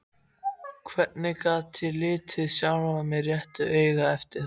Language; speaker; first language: Icelandic; non-native, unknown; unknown